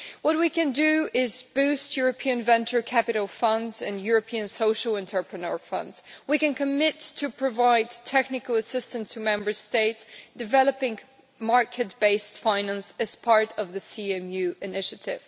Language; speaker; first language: English; non-native, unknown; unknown